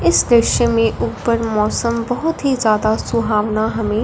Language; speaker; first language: Hindi; non-native, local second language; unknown